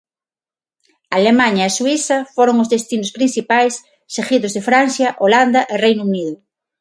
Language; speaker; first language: Galician; non-native, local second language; Spanish